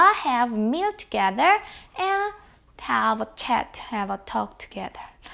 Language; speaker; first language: English; non-native, fluent; Korean